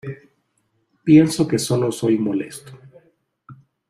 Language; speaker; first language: Spanish; native; Spanish